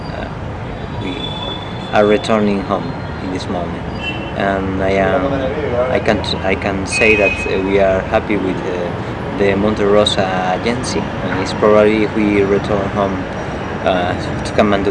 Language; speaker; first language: English; non-native, learner; Spanish